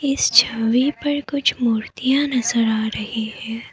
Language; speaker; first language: Hindi; non-native, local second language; Assamese